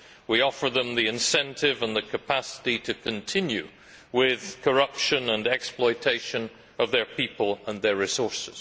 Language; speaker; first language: English; native; English